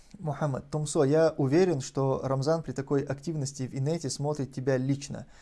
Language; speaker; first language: Russian; non-native, local second language; Chechen